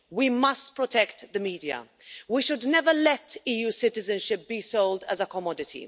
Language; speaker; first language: English; non-native, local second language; Maltese